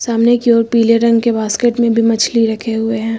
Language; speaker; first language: Hindi; native; Hindi